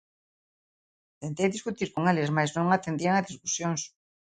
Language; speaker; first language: Galician; native; Galician